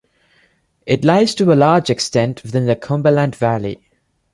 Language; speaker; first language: English; non-native, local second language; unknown